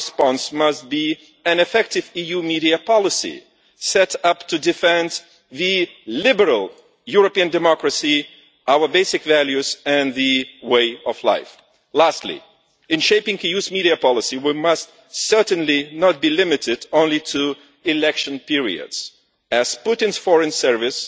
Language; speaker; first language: English; non-native, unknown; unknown